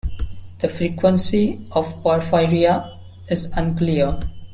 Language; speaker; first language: English; non-native, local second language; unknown